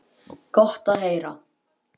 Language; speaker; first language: Icelandic; native; Icelandic